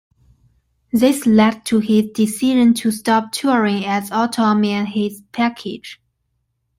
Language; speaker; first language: English; non-native, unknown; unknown